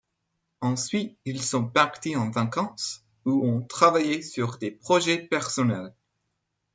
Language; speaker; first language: French; non-native, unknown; English